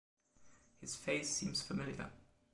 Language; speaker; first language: English; non-native, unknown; German